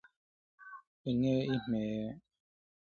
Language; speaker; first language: English; non-native, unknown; Mizo